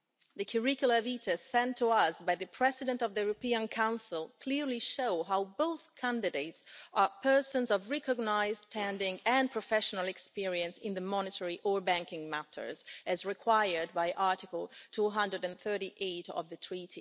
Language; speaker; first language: English; non-native, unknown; Italian